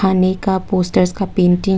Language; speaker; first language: Hindi; non-native, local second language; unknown